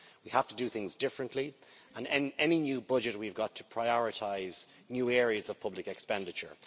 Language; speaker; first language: English; native; English